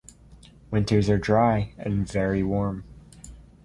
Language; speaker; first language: English; native; English